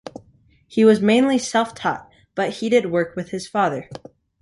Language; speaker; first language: English; native; English